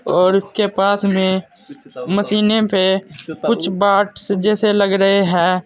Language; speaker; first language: Hindi; native; Hindi